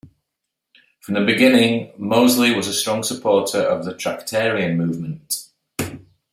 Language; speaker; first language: English; native; English